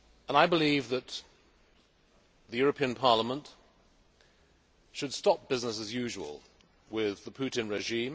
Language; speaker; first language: English; native; English